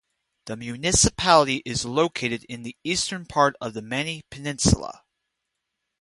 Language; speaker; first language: English; native; English